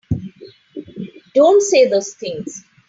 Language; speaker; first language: English; non-native, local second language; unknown